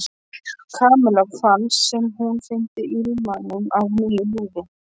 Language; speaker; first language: Icelandic; non-native, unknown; Polish